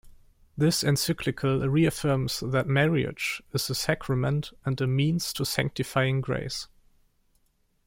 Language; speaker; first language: English; non-native, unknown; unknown